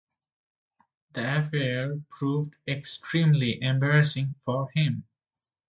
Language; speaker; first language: English; non-native, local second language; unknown